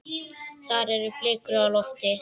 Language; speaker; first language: Icelandic; native; Icelandic